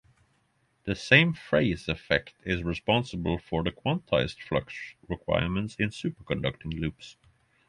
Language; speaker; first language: English; non-native, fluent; Norwegian